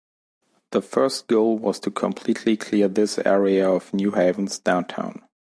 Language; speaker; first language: English; non-native, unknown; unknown